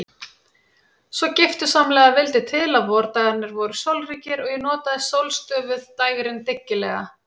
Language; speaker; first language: Icelandic; native; Icelandic